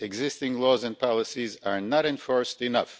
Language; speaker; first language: English; non-native, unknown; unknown